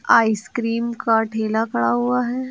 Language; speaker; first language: Hindi; native; Hindi